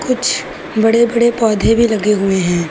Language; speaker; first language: Hindi; native; Hindi